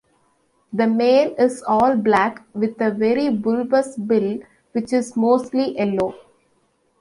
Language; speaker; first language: English; non-native, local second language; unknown